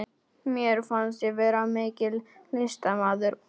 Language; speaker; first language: Icelandic; non-native, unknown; Polish